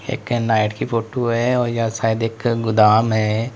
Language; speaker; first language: Hindi; native; Hindi